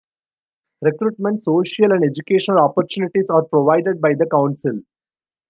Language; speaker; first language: English; non-native, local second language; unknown